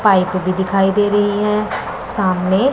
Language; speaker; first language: Hindi; non-native, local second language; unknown